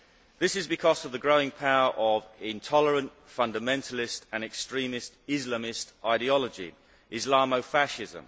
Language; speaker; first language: English; native; English